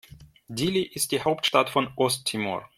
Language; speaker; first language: German; non-native, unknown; Russian